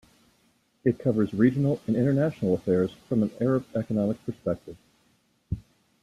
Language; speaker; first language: English; native; English